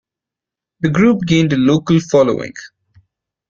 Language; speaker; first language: English; non-native, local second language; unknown